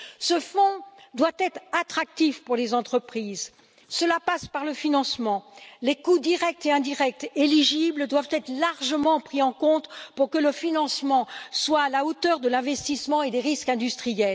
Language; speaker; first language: French; native; French